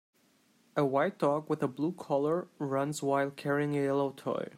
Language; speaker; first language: English; non-native, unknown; Turkish